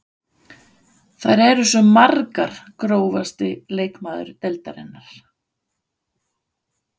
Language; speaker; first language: Icelandic; non-native, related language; Danish